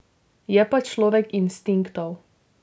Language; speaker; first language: Slovenian; native; Slovenian